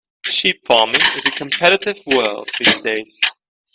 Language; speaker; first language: English; non-native, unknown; Dutch